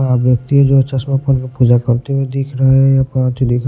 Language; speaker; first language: Hindi; non-native, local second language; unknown